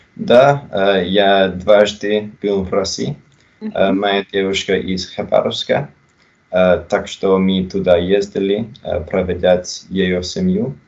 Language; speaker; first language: Russian; non-native, learner; English